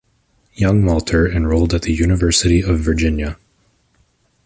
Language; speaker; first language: English; native; English